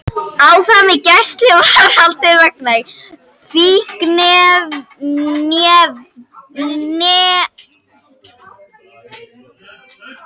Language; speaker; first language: Icelandic; native; Icelandic